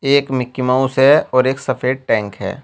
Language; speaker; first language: Hindi; native; Hindi